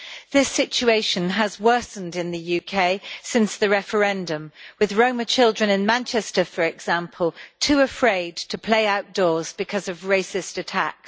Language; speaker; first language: English; native; English